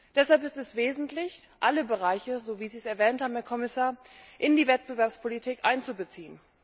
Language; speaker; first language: German; native; German